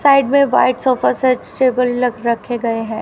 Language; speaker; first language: Hindi; native; Hindi